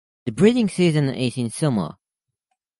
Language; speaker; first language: English; native; English